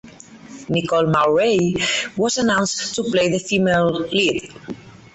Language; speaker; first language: English; non-native, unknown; Catalan